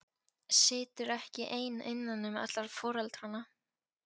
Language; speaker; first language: Icelandic; non-native, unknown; Polish